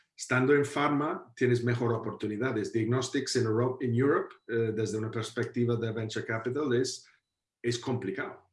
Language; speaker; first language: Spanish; non-native, fluent; English